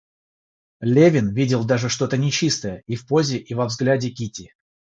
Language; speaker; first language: Russian; non-native, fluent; Georgian